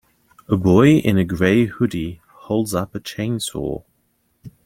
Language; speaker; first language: English; native; English